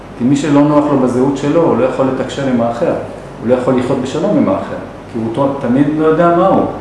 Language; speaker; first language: Hebrew; non-native, local second language; Arabic